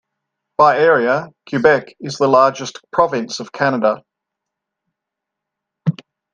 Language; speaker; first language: English; native; English